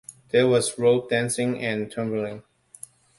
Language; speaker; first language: English; non-native, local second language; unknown